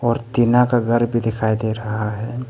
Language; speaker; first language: Hindi; early bilingual, other home language; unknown